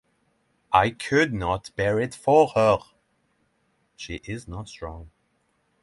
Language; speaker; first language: English; non-native, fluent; Norwegian